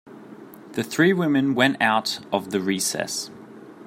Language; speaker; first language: English; native; English